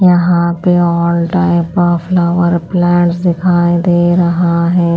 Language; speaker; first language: Hindi; non-native, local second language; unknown